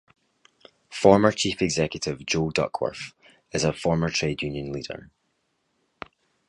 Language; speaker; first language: English; native; English